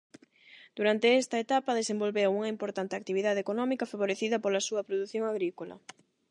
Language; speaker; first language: Galician; non-native, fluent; Spanish